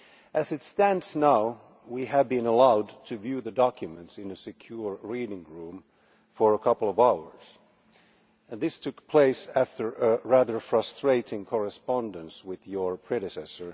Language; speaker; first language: English; non-native, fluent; Finnish